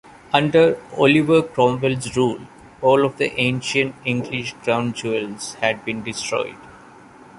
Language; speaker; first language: English; non-native, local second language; Malayalam